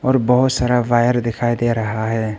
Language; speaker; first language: Hindi; non-native, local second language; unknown